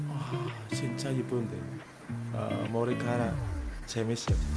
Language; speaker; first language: Korean; non-native, learner; Indonesian